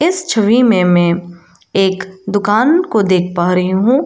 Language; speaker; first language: Hindi; non-native, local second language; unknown